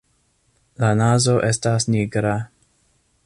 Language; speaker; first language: Esperanto; non-native, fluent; English